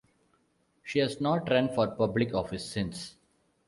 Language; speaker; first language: English; non-native, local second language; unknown